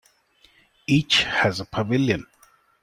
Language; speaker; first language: English; non-native, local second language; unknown